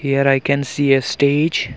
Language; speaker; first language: English; non-native, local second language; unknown